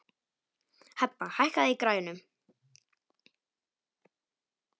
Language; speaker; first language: Icelandic; non-native, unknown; Polish